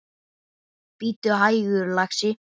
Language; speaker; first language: Icelandic; native; Icelandic